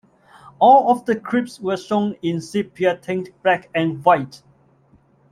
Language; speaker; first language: English; non-native, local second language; Cantonese